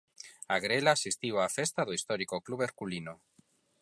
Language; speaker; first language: Galician; non-native, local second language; Spanish